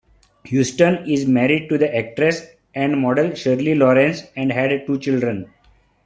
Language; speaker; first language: English; non-native, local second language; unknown